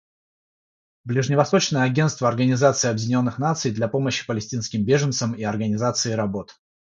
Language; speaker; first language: Russian; non-native, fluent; Georgian